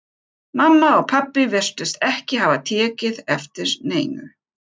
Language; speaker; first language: Icelandic; non-native, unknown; German